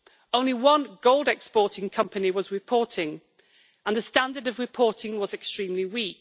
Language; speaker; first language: English; native; English